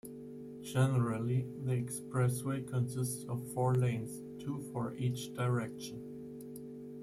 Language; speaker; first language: English; non-native, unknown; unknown